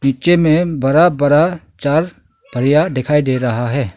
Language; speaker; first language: Hindi; non-native, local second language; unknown